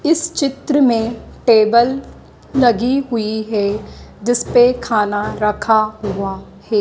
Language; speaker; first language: Hindi; native; Hindi